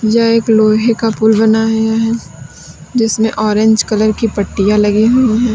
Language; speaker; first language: Hindi; native; Hindi